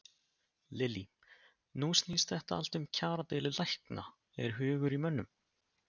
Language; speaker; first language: Icelandic; native; Icelandic